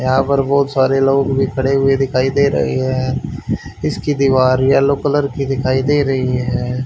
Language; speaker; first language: Hindi; native; Hindi